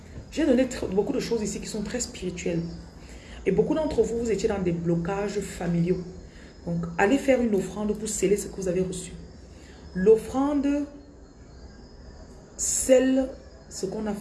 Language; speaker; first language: French; non-native, local second language; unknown